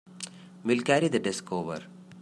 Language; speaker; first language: English; non-native, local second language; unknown